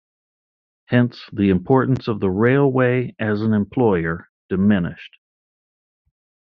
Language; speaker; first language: English; native; English